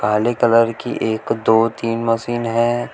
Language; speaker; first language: Hindi; native; Hindi